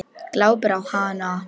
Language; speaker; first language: Icelandic; non-native, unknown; Polish